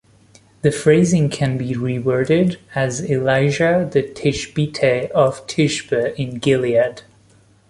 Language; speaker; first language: English; non-native, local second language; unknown